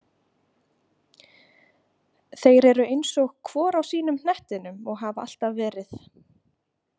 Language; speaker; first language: Icelandic; native; Icelandic